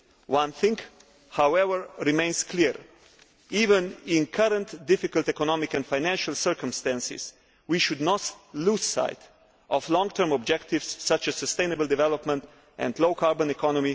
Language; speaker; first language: English; non-native, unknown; Slovenian